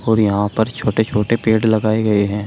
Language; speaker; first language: Hindi; native; Hindi